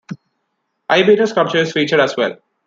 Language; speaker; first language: English; non-native, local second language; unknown